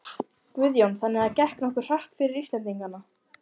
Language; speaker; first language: Icelandic; native; Icelandic